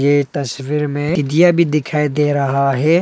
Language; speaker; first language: Hindi; non-native, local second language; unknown